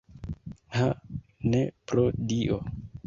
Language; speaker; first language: Esperanto; non-native, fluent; Kinyarwanda